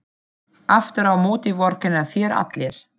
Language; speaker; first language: Icelandic; non-native, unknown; German